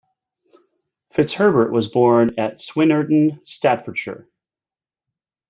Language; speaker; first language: English; native; English